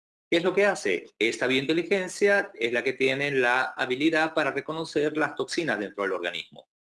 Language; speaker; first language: Spanish; native; Spanish